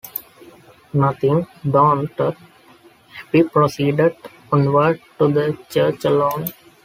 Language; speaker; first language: English; non-native, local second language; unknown